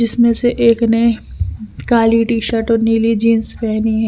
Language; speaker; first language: Hindi; non-native, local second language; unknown